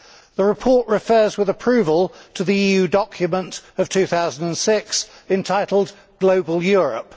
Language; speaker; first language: English; native; English